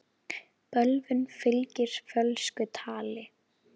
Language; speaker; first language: Icelandic; native; Icelandic